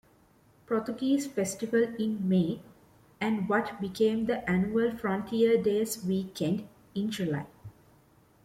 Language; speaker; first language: English; non-native, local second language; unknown